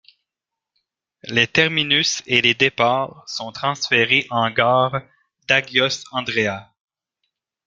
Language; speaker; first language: French; native; French